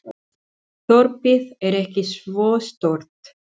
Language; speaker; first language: Icelandic; non-native, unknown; Spanish